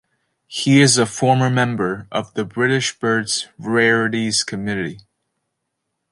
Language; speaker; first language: English; native; English